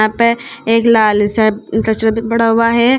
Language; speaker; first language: Hindi; native; Hindi